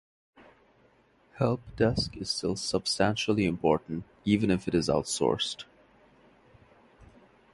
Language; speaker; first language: English; non-native, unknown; Bangla